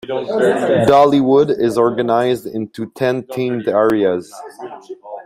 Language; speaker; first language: English; non-native, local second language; French